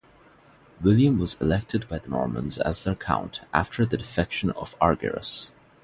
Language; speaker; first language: English; non-native, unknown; Bangla